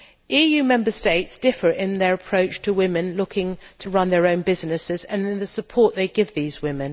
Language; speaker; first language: English; native; English